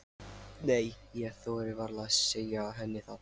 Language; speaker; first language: Icelandic; non-native, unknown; Lithuanian